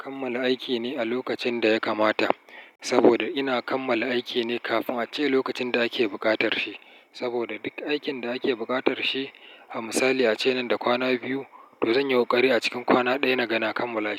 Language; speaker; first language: Hausa; native; Hausa